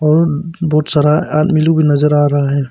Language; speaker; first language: Hindi; early bilingual, other home language; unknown